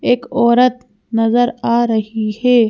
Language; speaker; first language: Hindi; native; Hindi